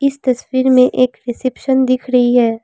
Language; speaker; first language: Hindi; non-native, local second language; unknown